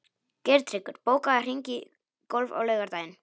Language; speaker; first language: Icelandic; non-native, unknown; Polish